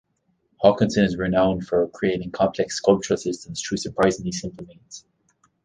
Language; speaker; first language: English; native; English